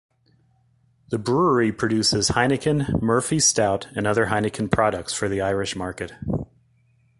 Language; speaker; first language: English; native; English